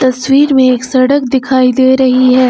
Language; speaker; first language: Hindi; native; Hindi